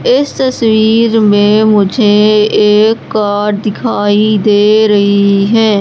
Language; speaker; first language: Hindi; native; Hindi